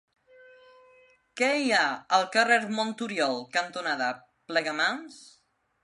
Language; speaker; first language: Catalan; non-native, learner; Spanish